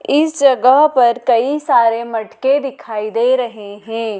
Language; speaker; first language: Hindi; native; Hindi